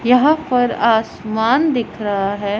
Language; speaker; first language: Hindi; non-native, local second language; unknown